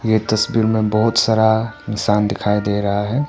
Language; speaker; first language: Hindi; non-native, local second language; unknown